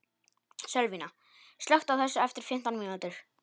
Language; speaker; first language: Icelandic; non-native, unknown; Polish